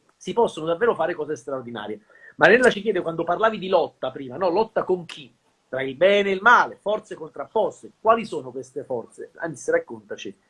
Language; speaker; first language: Italian; native; Italian